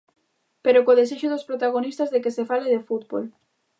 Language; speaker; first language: Galician; native; Galician